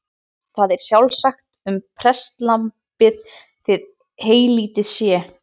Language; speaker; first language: Icelandic; native; Icelandic